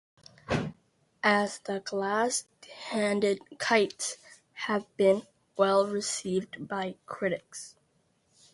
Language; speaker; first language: English; native; English